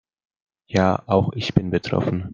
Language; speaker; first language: German; non-native, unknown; Slovak